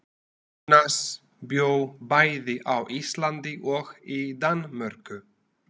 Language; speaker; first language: Icelandic; non-native, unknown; Slovak